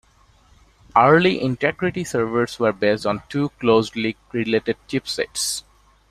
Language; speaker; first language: English; non-native, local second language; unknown